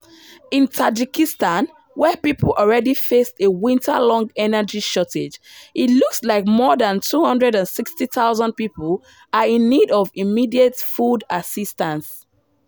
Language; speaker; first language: English; non-native, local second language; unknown